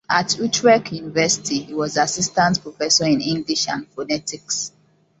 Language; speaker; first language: English; non-native, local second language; Hausa